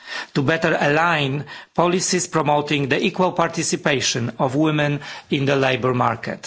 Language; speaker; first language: English; non-native, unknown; Polish